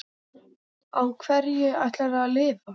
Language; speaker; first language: Icelandic; non-native, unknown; English